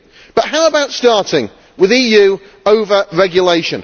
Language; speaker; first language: English; native; English